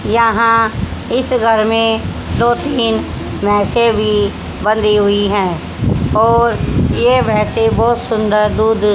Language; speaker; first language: Hindi; native; Hindi